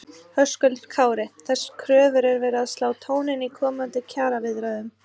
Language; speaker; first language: Icelandic; native; Icelandic